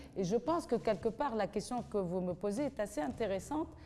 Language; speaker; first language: French; non-native, local second language; Arabic